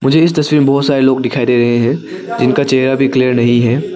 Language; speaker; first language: Hindi; non-native, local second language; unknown